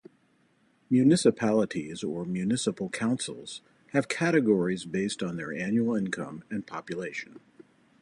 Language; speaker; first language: English; native; English